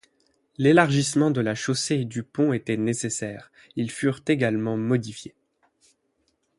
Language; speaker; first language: French; native; French